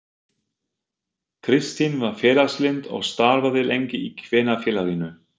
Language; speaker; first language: Icelandic; non-native, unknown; German